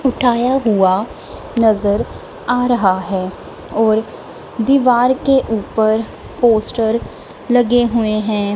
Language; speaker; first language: Hindi; non-native, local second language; Punjabi